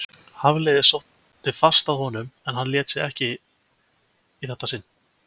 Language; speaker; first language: Icelandic; native; Icelandic